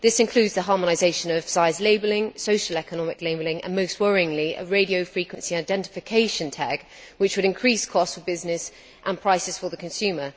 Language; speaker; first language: English; native; English